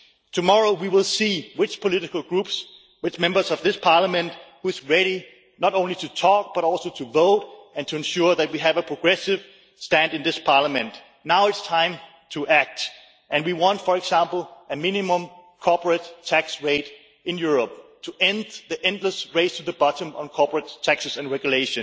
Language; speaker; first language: English; non-native, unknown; Danish